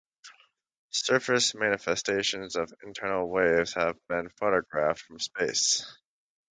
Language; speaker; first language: English; native; English